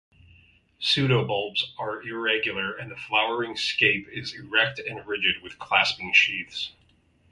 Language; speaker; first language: English; native; English